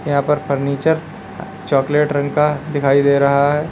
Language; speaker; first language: Hindi; native; Hindi